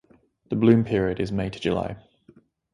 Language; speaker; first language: English; native; English